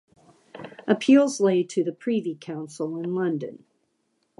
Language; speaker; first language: English; native; English